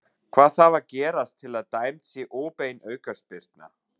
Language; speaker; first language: Icelandic; non-native, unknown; German